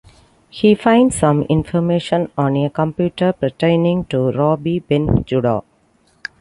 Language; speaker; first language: English; non-native, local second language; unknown